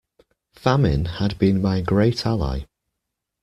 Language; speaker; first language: English; native; English